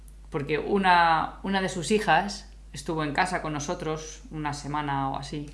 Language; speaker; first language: Spanish; native; Spanish